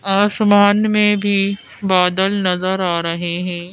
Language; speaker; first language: Hindi; native; Hindi